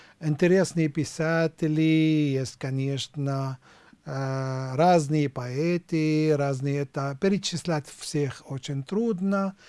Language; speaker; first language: Russian; non-native, fluent; Arabic